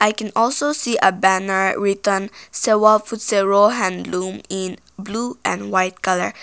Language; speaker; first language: English; non-native, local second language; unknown